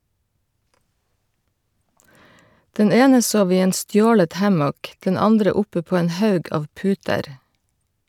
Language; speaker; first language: Norwegian; native; Norwegian